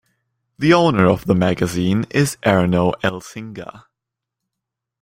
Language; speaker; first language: English; non-native, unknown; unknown